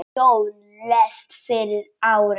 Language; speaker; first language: Icelandic; non-native, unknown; Polish